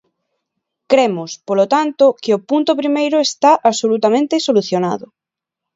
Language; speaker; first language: Galician; non-native, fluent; Spanish